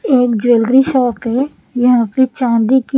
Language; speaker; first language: Hindi; non-native, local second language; Punjabi